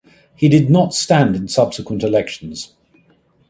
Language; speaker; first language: English; native; English